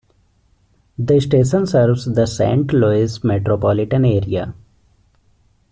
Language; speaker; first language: English; non-native, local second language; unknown